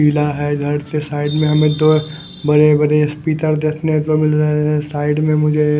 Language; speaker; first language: Hindi; non-native, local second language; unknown